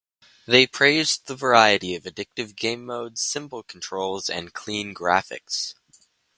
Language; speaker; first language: English; native; English